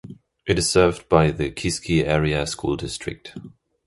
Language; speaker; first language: English; non-native, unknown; German